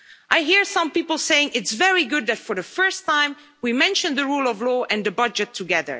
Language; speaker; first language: English; non-native, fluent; Dutch